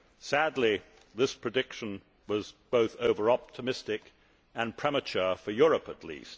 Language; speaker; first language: English; native; English